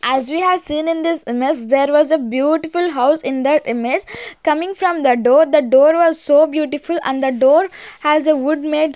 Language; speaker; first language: English; non-native, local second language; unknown